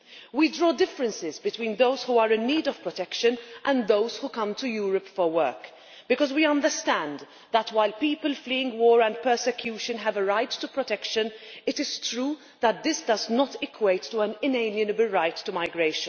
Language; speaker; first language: English; non-native, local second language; Maltese